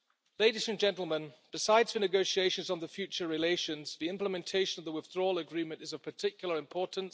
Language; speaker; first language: English; non-native, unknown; German